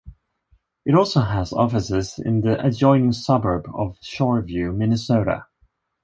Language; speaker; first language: English; non-native, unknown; Swedish